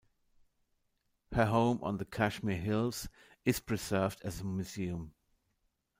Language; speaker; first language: English; non-native, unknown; German